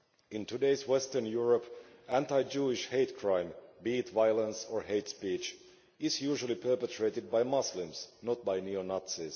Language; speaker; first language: English; non-native, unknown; Finnish